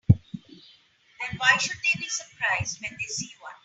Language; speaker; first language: English; non-native, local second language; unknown